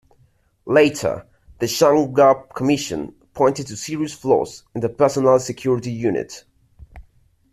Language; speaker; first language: English; native; English